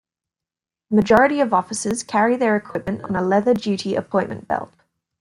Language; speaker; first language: English; native; English